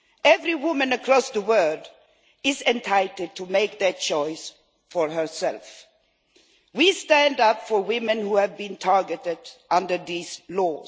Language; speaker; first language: English; non-native, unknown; Swedish